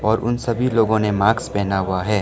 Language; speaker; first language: Hindi; non-native, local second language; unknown